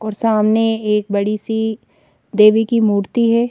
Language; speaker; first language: Hindi; native; Hindi